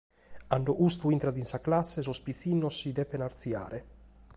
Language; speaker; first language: Sardinian; native; Sardinian